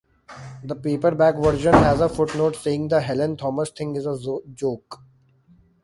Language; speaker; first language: English; non-native, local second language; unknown